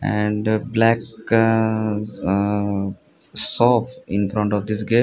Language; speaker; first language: English; non-native, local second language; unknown